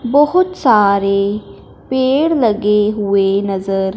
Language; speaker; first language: Hindi; non-native, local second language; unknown